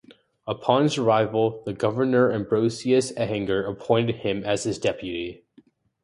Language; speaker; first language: English; native; English